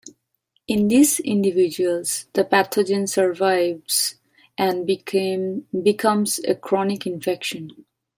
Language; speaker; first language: English; non-native, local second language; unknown